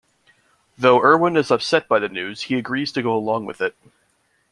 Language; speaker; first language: English; native; English